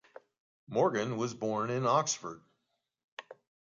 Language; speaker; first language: English; native; English